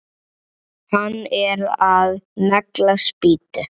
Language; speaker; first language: Icelandic; native; Icelandic